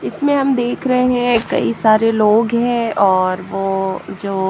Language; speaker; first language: Hindi; native; Hindi